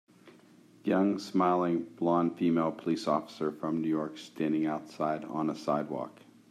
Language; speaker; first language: English; native; English